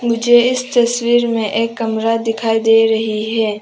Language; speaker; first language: Hindi; non-native, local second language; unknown